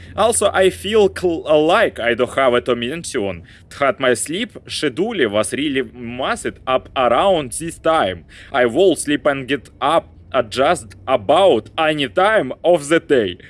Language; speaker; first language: English; non-native, learner; Russian